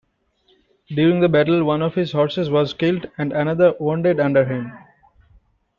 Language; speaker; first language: English; non-native, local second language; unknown